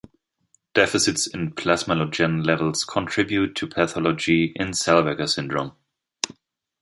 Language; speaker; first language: English; non-native, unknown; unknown